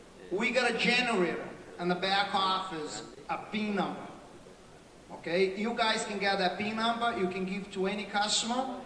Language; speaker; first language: English; non-native, fluent; Portuguese